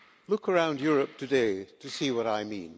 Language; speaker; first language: English; non-native, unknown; Hungarian